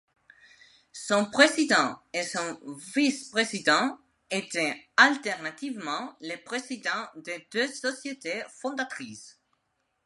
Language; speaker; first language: French; non-native, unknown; Spanish